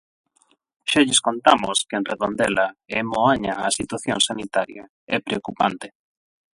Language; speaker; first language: Galician; non-native, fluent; Spanish